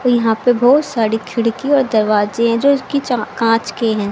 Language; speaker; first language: Hindi; native; Hindi